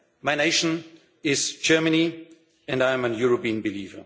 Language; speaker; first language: English; non-native, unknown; German